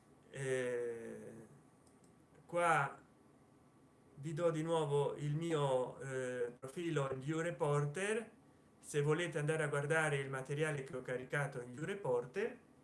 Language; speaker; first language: Italian; native; Italian